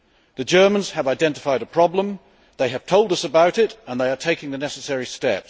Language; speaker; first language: English; native; English